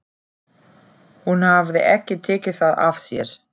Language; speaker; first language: Icelandic; non-native, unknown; German